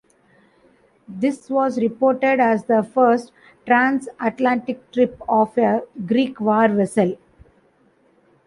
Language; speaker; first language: English; non-native, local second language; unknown